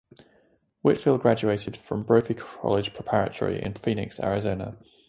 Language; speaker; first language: English; native; English